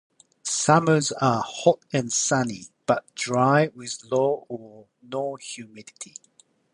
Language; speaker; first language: English; non-native, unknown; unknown